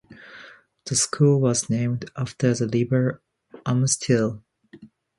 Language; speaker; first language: English; non-native, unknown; Japanese